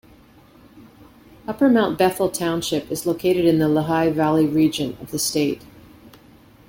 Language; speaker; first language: English; native; English